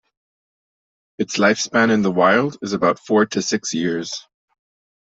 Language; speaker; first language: English; non-native, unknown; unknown